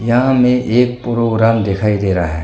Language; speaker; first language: Hindi; non-native, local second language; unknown